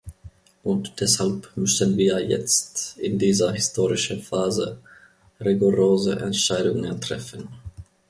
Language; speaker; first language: German; non-native, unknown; Finnish